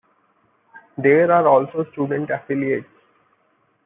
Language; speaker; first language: English; non-native, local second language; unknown